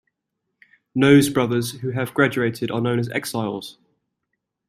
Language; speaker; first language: English; native; English